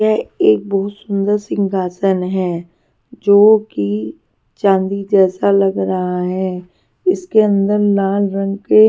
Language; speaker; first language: Hindi; non-native, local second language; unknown